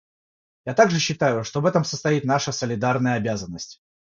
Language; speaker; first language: Russian; non-native, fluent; Georgian